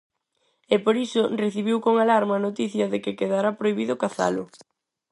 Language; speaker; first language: Galician; non-native, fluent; Spanish